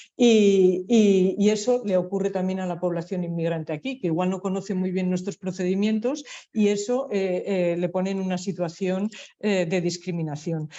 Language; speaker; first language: Spanish; native; Spanish